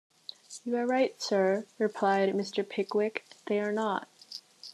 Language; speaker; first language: English; native; English